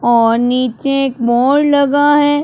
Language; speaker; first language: Hindi; non-native, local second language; Punjabi